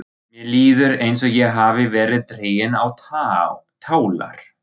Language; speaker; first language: Icelandic; non-native, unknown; German